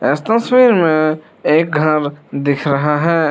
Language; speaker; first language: Hindi; non-native, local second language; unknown